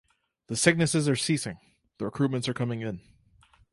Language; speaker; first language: English; native; English